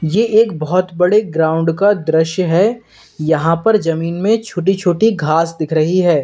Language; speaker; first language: Hindi; native; Hindi